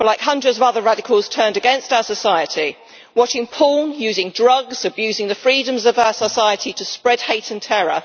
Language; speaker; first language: English; native; English